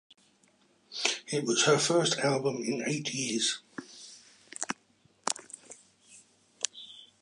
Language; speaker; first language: English; native; English